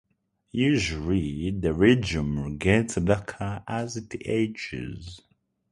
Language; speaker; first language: English; non-native, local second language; Kinyarwanda